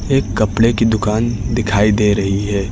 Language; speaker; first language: Hindi; native; Hindi